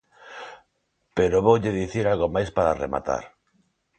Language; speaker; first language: Galician; non-native, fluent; Spanish